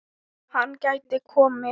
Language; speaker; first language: Icelandic; non-native, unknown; Thai